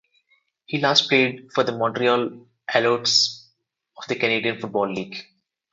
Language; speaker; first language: English; non-native, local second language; Telugu